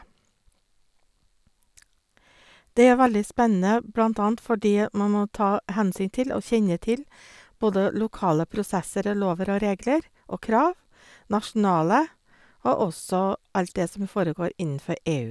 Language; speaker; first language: Norwegian; non-native, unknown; English